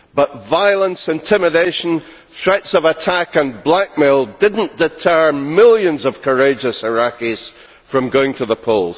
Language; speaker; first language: English; native; English